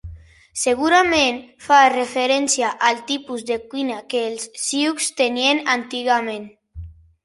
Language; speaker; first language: Catalan; non-native, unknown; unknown